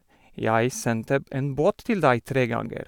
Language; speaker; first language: Norwegian; non-native, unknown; Polish